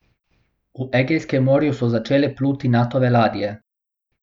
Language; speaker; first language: Slovenian; non-native, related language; Bosnian